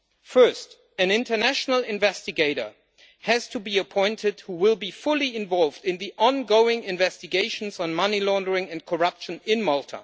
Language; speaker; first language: English; non-native, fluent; German